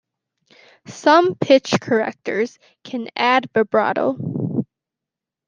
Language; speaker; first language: English; native; English